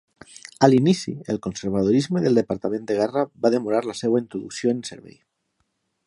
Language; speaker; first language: Catalan; non-native, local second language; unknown